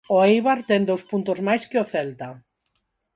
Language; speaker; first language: Galician; non-native, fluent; Spanish